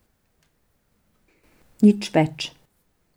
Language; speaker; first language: Slovenian; non-native, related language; Serbian